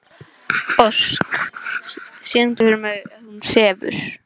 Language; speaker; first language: Icelandic; non-native, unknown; English